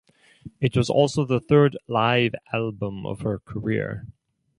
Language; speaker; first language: English; non-native, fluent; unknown